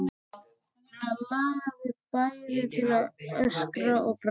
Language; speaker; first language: Icelandic; native; Icelandic